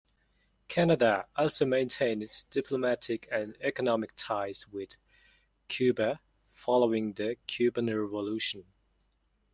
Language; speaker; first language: English; non-native, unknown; Mongolian